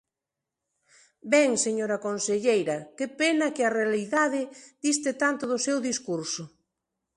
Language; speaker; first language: Galician; non-native, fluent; Spanish